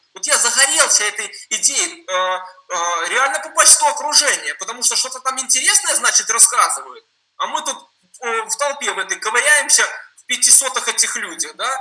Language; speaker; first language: Russian; non-native, related language; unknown